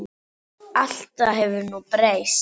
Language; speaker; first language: Icelandic; native; Icelandic